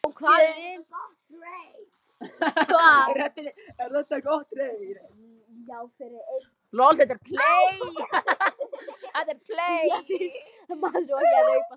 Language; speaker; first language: Icelandic; non-native, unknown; Lithuanian